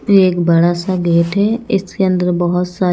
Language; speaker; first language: Hindi; non-native, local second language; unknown